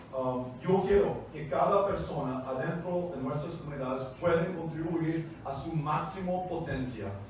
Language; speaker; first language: Spanish; non-native, fluent; English